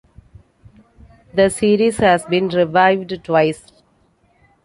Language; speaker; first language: English; non-native, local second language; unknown